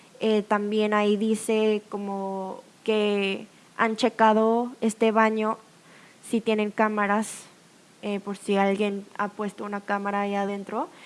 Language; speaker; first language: Spanish; early bilingual, other home language; Korean